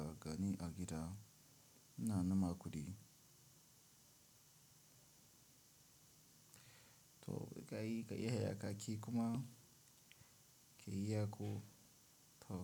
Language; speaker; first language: Hausa; non-native, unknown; Tiv